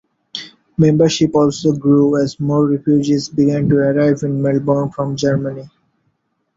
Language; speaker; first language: English; non-native, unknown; Bangla